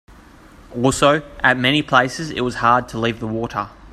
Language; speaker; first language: English; native; English